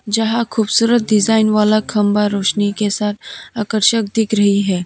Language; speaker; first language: Hindi; non-native, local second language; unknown